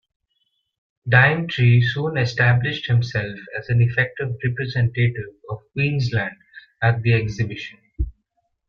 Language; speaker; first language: English; non-native, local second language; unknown